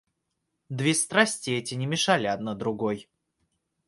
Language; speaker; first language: Russian; native; Russian